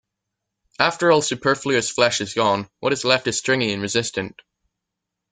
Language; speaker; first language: English; native; English